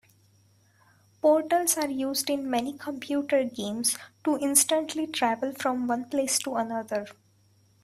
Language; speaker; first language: English; non-native, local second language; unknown